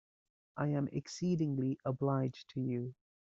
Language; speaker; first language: English; native; English